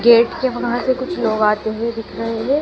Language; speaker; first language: Hindi; native; Hindi